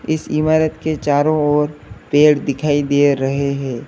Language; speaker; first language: Hindi; native; Hindi